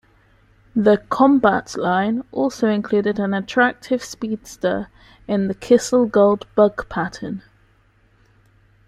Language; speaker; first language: English; native; English